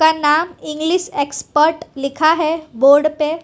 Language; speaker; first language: Hindi; non-native, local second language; Gujarati